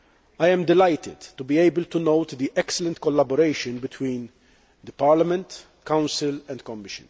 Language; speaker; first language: English; non-native, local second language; Maltese